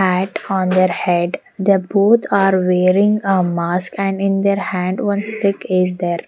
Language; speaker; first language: English; non-native, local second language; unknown